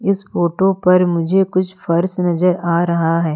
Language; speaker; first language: Hindi; native; Hindi